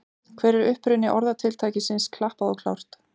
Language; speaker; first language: Icelandic; native; Icelandic